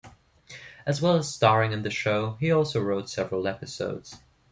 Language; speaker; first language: English; non-native, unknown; German